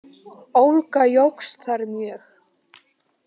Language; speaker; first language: Icelandic; non-native, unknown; Polish